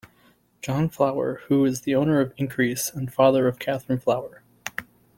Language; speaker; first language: English; native; English